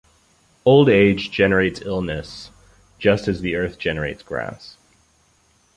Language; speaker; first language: English; native; English